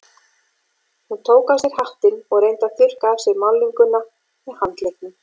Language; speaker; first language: Icelandic; native; Icelandic